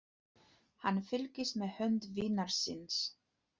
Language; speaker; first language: Icelandic; non-native, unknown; Polish